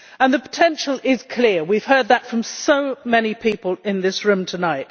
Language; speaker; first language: English; native; English